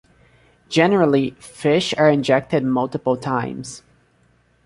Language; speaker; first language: English; non-native, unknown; Portuguese